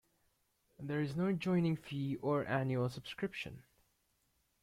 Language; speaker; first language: English; native; English